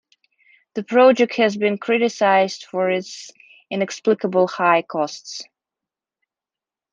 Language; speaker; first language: English; non-native, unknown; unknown